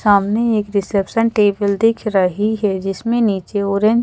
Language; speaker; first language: Hindi; native; Hindi